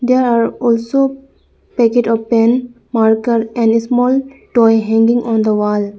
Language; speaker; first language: English; non-native, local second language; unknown